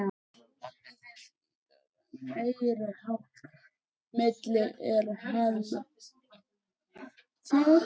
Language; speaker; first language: Icelandic; native; Icelandic